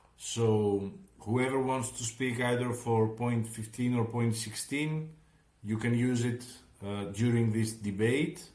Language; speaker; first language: English; non-native, fluent; Greek